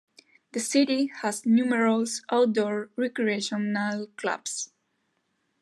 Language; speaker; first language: English; non-native, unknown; Spanish